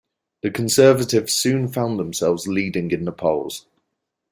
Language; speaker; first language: English; native; English